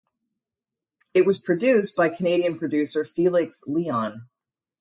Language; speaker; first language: English; native; English